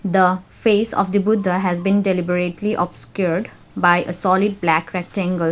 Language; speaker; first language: English; non-native, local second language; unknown